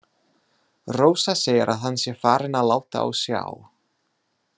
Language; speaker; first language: Icelandic; non-native, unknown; English